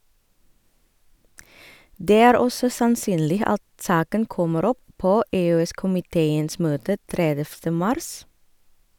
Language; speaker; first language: Norwegian; non-native, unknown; Indonesian